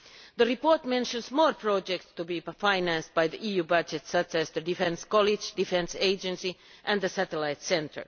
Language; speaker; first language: English; non-native, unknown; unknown